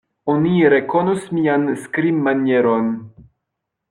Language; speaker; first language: Esperanto; non-native, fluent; French